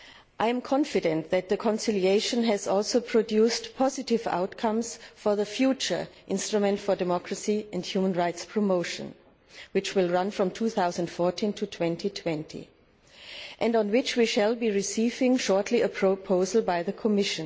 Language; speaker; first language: English; non-native, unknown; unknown